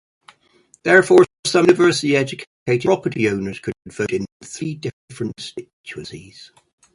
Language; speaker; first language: English; native; English